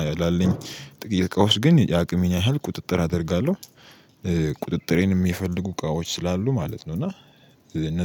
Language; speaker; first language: Amharic; native; Amharic